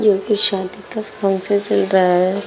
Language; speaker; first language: Hindi; native; Hindi